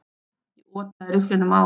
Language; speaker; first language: Icelandic; native; Icelandic